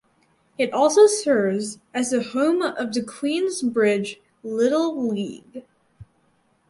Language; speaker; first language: English; native; English